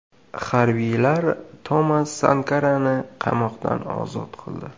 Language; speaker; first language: Uzbek; native; Uzbek